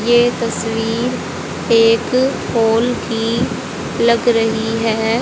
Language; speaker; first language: Hindi; native; Hindi